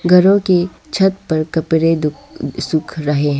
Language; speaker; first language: Hindi; non-native, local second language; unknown